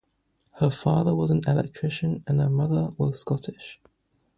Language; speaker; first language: English; native; English